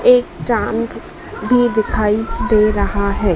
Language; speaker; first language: Hindi; native; Hindi